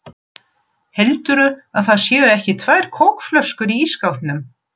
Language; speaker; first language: Icelandic; non-native, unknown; German